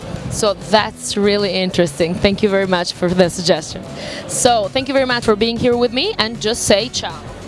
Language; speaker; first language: English; non-native, fluent; Italian